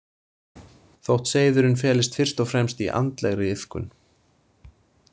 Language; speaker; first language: Icelandic; native; Icelandic